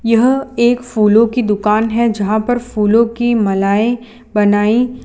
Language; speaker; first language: Hindi; non-native, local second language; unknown